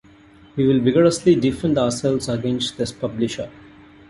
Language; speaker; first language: English; non-native, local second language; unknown